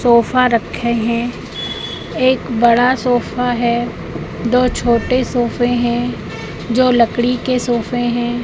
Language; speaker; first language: Hindi; native; Hindi